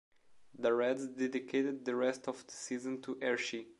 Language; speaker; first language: English; non-native, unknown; Portuguese